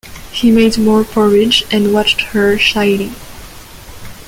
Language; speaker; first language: English; non-native, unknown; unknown